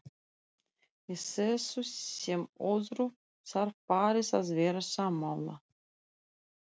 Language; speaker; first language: Icelandic; non-native, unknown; Russian